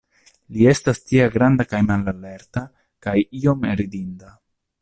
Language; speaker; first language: Esperanto; non-native, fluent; Italian